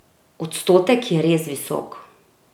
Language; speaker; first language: Slovenian; native; Slovenian